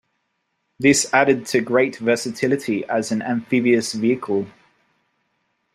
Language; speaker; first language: English; native; English